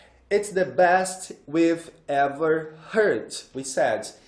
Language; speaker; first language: English; non-native, fluent; Portuguese